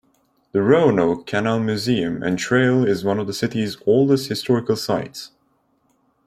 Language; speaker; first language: English; non-native, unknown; Turkish